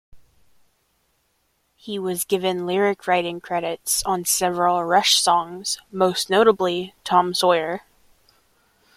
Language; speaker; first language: English; native; English